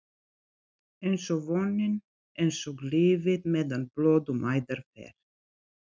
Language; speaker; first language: Icelandic; non-native, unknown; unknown